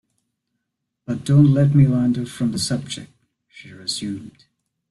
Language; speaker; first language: English; non-native, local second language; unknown